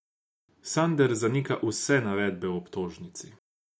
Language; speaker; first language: Slovenian; non-native, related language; Croatian